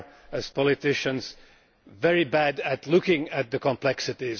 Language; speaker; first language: English; non-native, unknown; Finnish